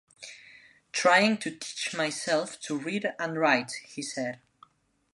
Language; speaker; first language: English; non-native, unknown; Spanish